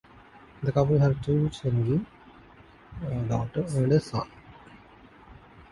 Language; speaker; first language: English; non-native, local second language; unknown